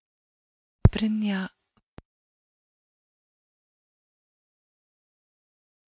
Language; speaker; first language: Icelandic; native; Icelandic